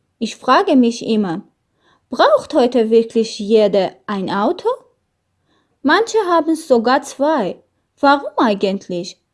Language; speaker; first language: German; non-native, learner; Armenian